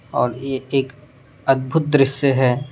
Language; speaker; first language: Hindi; non-native, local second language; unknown